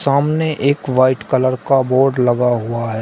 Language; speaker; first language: Hindi; native; Hindi